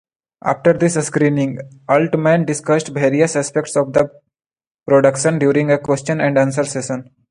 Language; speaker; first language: English; non-native, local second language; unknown